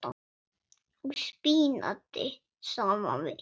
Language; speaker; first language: Icelandic; non-native, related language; Swedish